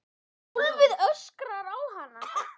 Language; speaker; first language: Icelandic; native; Icelandic